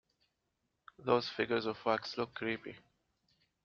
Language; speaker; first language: English; native; English